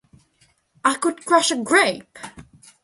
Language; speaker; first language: English; non-native, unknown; Russian